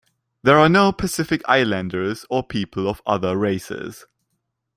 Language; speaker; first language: English; non-native, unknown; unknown